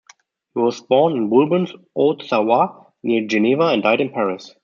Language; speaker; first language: English; non-native, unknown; German